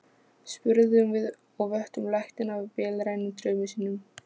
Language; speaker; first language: Icelandic; non-native, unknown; Polish